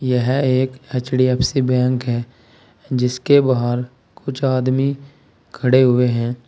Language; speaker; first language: Hindi; native; Hindi